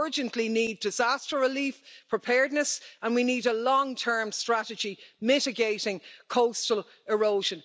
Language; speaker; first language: English; native; English